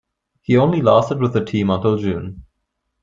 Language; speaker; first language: English; non-native, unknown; German